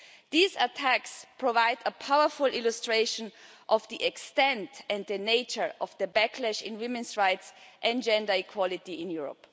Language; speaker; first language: English; non-native, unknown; German